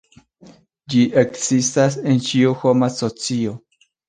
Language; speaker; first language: Esperanto; non-native, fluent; Spanish